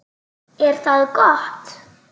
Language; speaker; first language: Icelandic; native; Icelandic